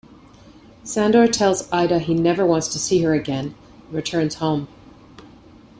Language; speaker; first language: English; native; English